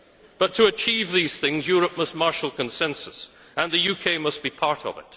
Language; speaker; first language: English; native; English